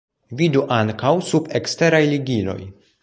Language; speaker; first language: Esperanto; non-native, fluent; Polish